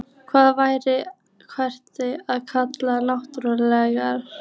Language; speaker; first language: Icelandic; native; Icelandic